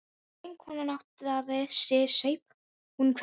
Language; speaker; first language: Icelandic; non-native, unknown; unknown